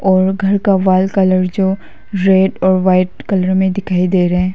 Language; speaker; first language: Hindi; non-native, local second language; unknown